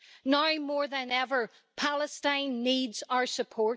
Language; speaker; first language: English; native; English